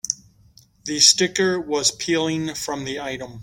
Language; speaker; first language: English; native; English